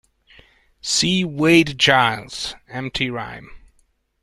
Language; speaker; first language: English; non-native, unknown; Hungarian